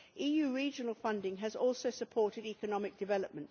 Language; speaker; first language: English; native; English